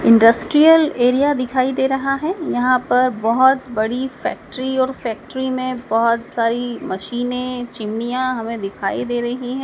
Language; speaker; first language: Hindi; native; Hindi